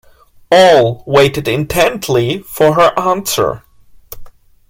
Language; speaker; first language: English; non-native, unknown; German